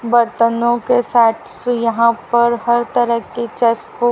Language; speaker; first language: Hindi; native; Hindi